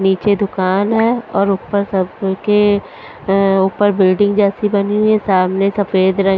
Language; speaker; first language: Hindi; non-native, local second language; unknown